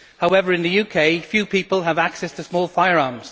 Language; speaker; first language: English; native; English